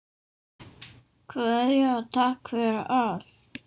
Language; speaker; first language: Icelandic; non-native, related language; Danish